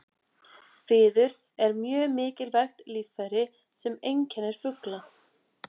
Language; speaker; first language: Icelandic; native; Icelandic